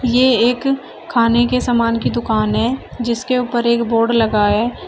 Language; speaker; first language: Hindi; native; Hindi